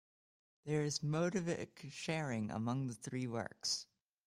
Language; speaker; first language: English; native; English